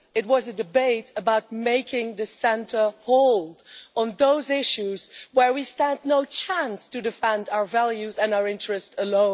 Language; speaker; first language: English; non-native, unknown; Dutch